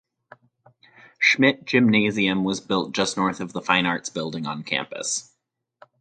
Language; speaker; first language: English; native; English